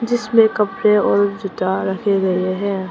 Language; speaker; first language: Hindi; non-native, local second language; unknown